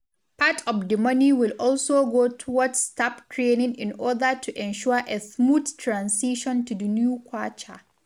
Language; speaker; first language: English; non-native, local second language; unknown